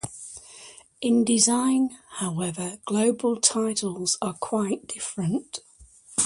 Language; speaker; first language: English; native; English